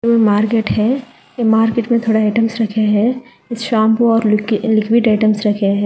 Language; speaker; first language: Hindi; non-native, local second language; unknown